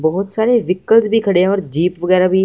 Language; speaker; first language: Hindi; non-native, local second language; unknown